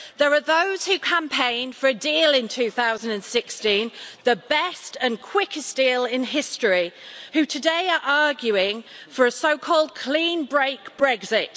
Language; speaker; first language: English; native; English